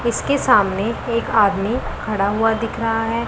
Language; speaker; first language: Hindi; non-native, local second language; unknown